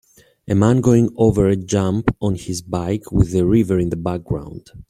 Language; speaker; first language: English; native; English